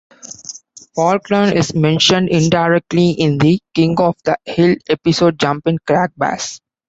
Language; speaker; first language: English; non-native, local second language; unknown